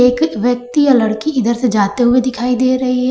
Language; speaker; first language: Hindi; native; Hindi